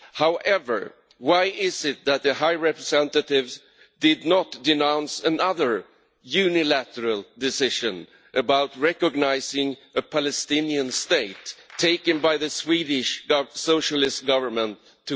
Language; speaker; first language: English; non-native, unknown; Swedish